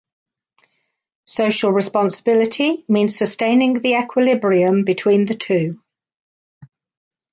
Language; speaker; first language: English; native; English